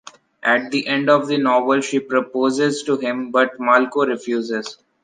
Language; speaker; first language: English; non-native, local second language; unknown